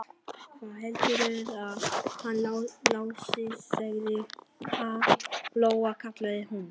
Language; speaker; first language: Icelandic; non-native, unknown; Vietnamese